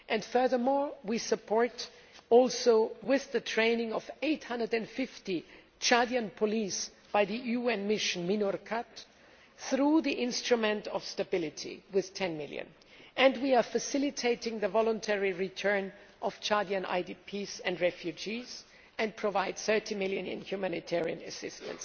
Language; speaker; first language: English; non-native, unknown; German